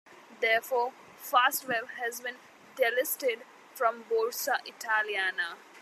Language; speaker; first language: English; non-native, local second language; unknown